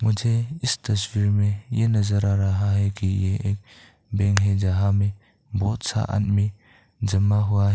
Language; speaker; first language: Hindi; non-native, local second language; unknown